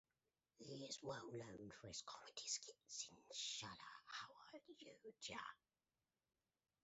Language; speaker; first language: English; native; English